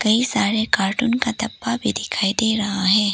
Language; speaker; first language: Hindi; early bilingual, other home language; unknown